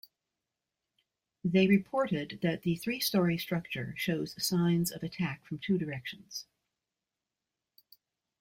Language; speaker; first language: English; native; English